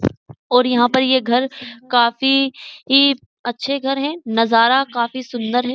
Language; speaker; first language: Hindi; native; Hindi